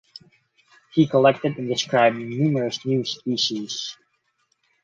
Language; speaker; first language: English; non-native, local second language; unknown